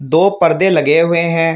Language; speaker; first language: Hindi; native; Hindi